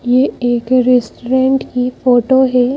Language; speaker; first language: Hindi; native; Hindi